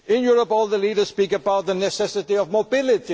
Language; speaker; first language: English; non-native, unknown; German